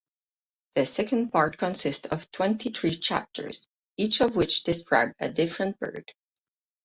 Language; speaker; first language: English; non-native, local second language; French